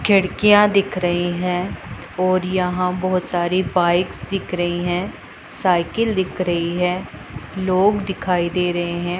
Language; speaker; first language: Hindi; non-native, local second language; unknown